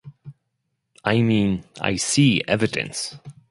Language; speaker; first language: English; non-native, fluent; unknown